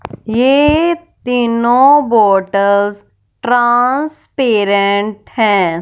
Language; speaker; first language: Hindi; non-native, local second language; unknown